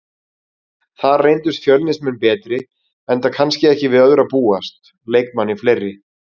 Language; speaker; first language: Icelandic; native; Icelandic